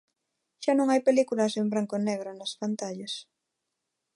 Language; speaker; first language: Galician; non-native, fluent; Spanish